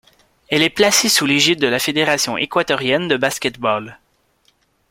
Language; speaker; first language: French; native; French